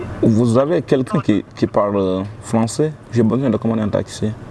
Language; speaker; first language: French; non-native, local second language; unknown